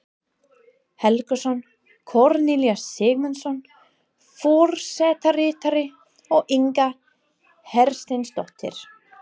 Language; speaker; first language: Icelandic; non-native, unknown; English